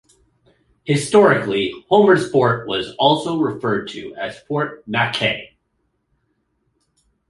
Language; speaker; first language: English; native; English